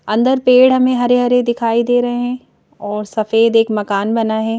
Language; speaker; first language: Hindi; native; Hindi